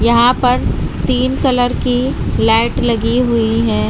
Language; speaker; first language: Hindi; native; Hindi